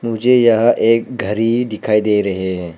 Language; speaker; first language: Hindi; non-native, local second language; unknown